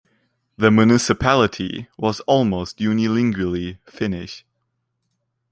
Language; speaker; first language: English; non-native, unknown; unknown